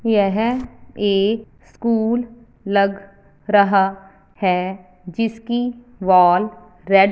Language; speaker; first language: Hindi; non-native, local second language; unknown